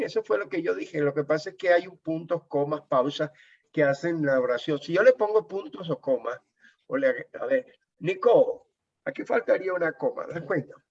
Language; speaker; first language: Spanish; native; Spanish